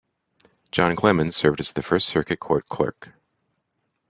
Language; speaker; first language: English; native; English